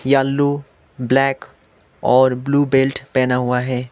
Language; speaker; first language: Hindi; non-native, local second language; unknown